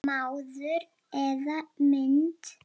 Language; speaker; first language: Icelandic; non-native, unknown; Lithuanian